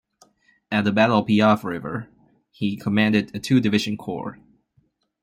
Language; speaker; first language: English; non-native, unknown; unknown